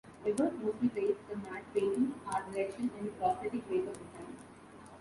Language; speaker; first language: English; non-native, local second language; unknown